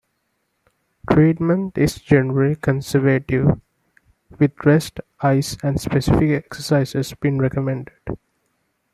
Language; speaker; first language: English; non-native, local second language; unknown